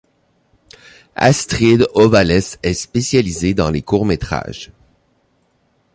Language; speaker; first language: French; native; French